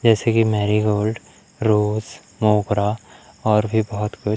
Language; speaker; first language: Hindi; native; Hindi